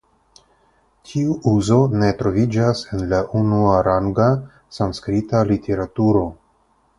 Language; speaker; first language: Esperanto; non-native, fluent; Russian